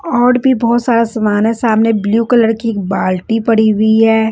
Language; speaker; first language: Hindi; non-native, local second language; Punjabi